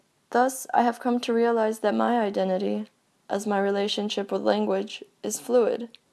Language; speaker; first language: English; early bilingual, other home language; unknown